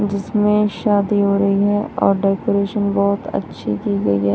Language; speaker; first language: Hindi; non-native, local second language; Punjabi